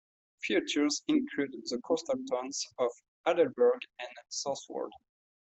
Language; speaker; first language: English; non-native, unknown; French